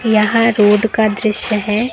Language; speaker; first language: Hindi; native; Hindi